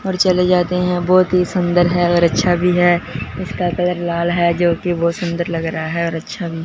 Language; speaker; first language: Hindi; non-native, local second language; Punjabi